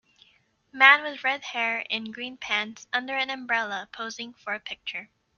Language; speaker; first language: English; native; English